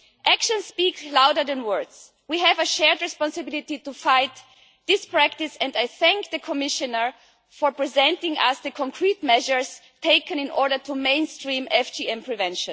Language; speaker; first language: English; non-native, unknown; German